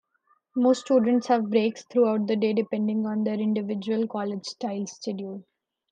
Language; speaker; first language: English; non-native, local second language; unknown